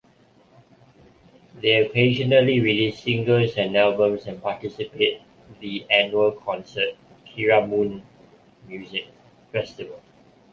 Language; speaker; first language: English; non-native, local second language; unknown